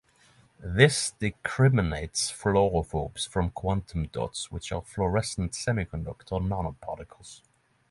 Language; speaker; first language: English; non-native, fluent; Norwegian